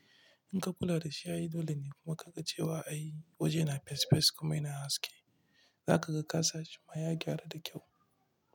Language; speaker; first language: Hausa; non-native, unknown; Igbo